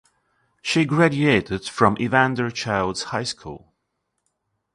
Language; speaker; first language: English; non-native, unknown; Russian